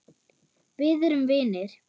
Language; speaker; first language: Icelandic; non-native, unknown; German